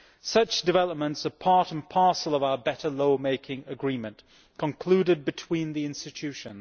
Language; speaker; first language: English; native; English